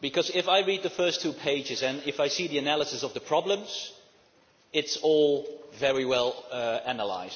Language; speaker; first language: English; non-native, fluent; Dutch